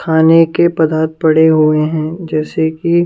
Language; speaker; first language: Hindi; non-native, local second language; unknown